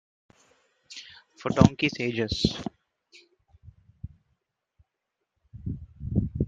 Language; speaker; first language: English; non-native, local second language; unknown